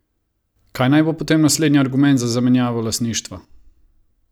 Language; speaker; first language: Slovenian; non-native, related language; Croatian